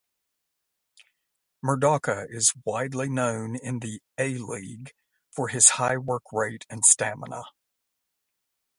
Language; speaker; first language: English; native; English